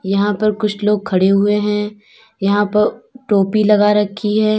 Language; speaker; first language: Hindi; native; Hindi